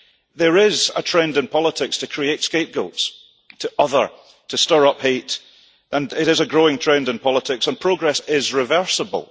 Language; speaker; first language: English; early bilingual, heritage; English